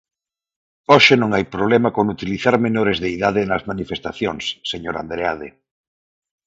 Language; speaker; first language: Galician; non-native, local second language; Spanish